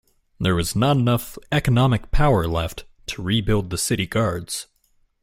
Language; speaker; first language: English; native; English